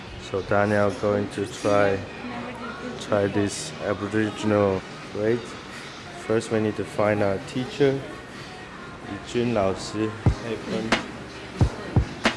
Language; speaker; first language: English; non-native, fluent; Chinese